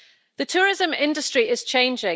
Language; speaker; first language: English; native; English